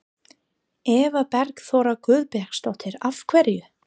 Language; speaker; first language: Icelandic; non-native, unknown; English